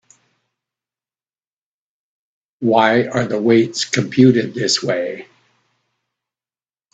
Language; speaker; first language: English; native; English